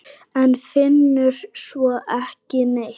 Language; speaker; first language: Icelandic; native; Icelandic